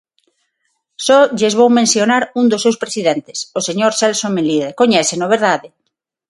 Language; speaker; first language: Galician; non-native, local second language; Spanish